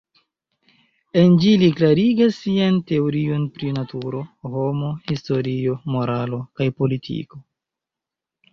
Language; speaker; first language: Esperanto; non-native, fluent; Chinese